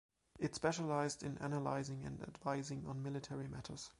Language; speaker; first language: English; non-native, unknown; German